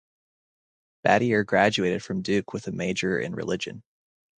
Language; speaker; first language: English; native; English